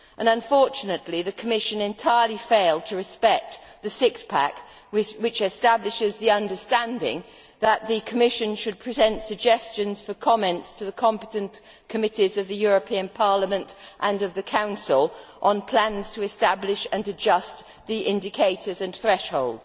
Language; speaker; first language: English; native; English